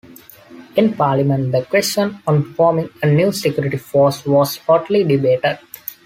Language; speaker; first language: English; non-native, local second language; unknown